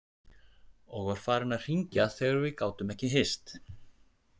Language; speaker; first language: Icelandic; native; Icelandic